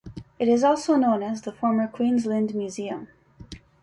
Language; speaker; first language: English; native; English